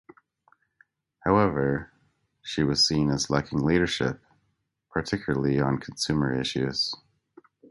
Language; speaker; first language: English; native; English